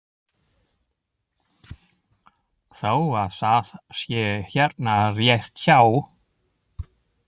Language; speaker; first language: Icelandic; non-native, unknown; German